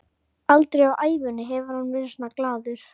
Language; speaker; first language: Icelandic; native; Icelandic